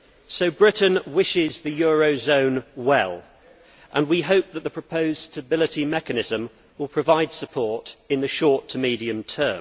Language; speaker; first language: English; native; English